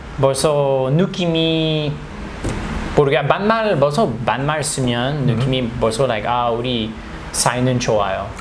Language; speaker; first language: Korean; early bilingual, heritage; Korean